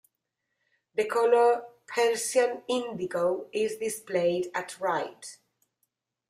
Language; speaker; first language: English; non-native, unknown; Spanish